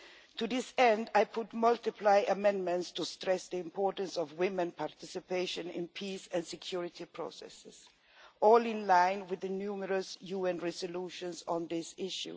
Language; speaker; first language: English; non-native, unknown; Swedish